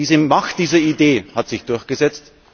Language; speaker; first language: German; native; German